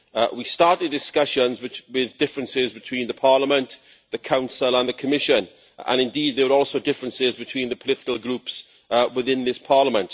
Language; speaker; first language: English; native; English